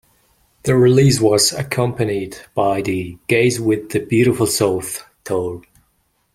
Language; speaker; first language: English; non-native, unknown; Mongolian